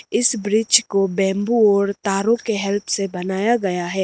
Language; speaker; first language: Hindi; non-native, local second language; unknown